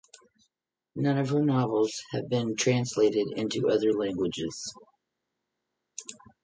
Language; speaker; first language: English; native; English